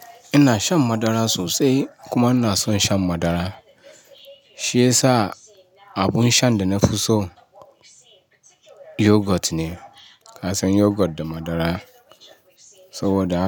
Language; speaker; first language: Hausa; non-native, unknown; Yoruba